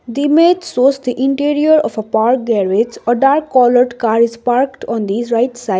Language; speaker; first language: English; non-native, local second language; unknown